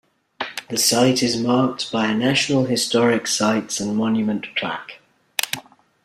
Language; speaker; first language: English; native; English